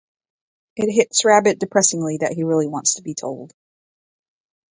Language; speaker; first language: English; native; English